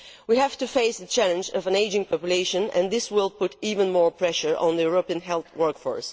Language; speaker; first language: English; non-native, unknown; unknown